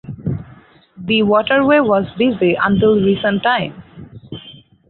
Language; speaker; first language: English; non-native, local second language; Bangla